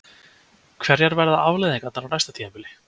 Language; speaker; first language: Icelandic; native; Icelandic